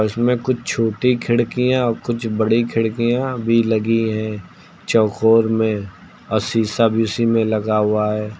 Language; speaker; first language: Hindi; native; Hindi